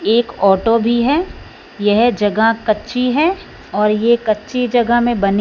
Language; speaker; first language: Hindi; non-native, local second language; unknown